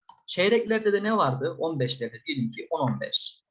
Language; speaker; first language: Turkish; native; Turkish